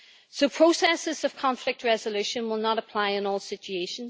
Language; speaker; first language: English; native; English